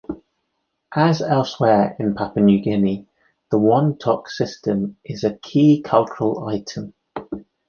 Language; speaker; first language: English; native; English